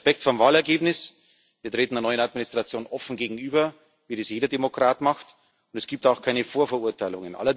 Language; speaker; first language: German; native; German